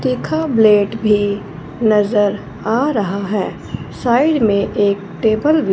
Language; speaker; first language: Hindi; non-native, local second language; Punjabi